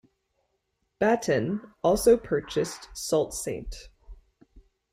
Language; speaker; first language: English; native; English